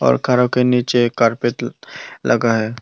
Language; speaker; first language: Hindi; non-native, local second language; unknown